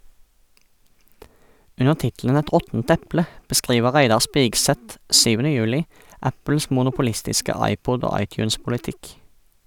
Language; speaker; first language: Norwegian; native; Norwegian